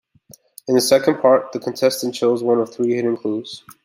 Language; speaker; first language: English; native; English